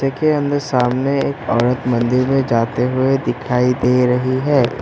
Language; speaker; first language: Hindi; non-native, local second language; Assamese